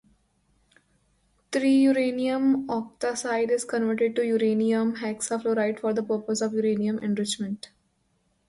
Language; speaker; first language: English; non-native, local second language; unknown